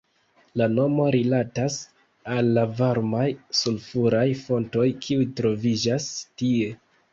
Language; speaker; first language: Esperanto; non-native, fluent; Kinyarwanda